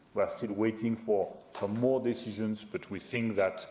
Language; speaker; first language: English; non-native, fluent; French